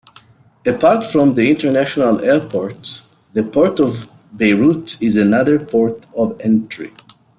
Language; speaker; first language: English; native; English